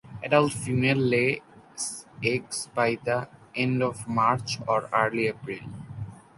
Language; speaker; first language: English; non-native, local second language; Bangla